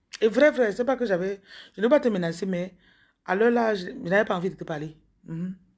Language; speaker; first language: French; non-native, local second language; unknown